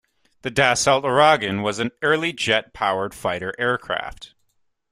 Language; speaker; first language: English; native; English